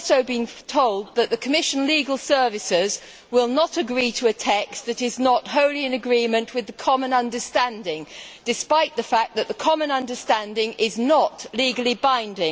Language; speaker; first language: English; native; English